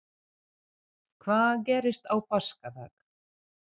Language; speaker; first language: Icelandic; non-native, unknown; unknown